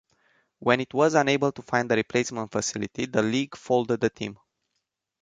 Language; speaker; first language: English; non-native, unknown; Romanian